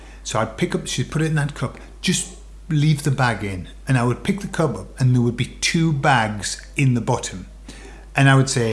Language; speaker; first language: English; native; English